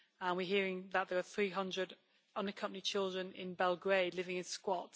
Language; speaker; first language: English; native; English